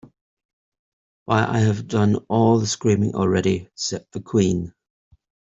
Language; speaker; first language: English; native; English